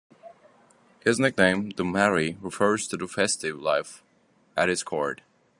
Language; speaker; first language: English; native; English